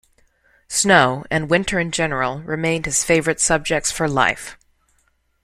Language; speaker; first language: English; native; English